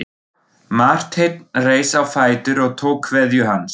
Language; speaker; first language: Icelandic; non-native, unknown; German